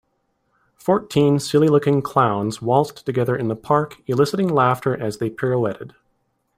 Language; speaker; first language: English; native; English